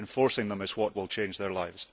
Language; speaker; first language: English; early bilingual, heritage; English